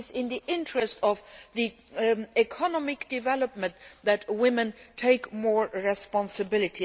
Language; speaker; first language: English; non-native, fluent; Luxembourgish